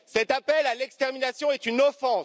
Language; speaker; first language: French; native; French